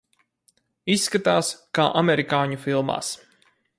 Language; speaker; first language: Latvian; native; Latvian